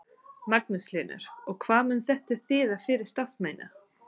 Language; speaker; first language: Icelandic; non-native, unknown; English